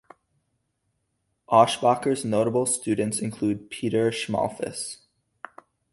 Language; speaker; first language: English; native; English